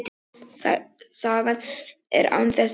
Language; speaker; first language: Icelandic; non-native, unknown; Polish